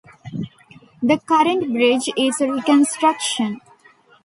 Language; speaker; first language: English; non-native, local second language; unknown